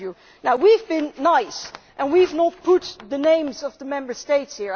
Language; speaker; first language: English; non-native, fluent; Dutch